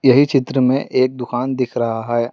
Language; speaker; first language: Hindi; non-native, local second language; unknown